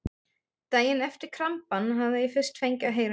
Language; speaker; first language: Icelandic; non-native, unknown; German